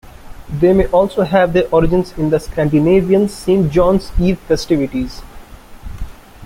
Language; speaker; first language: English; non-native, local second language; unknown